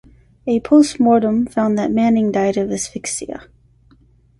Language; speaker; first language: English; native; English